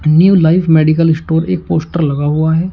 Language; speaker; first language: Hindi; native; Hindi